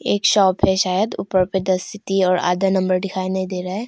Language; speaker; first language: Hindi; non-native, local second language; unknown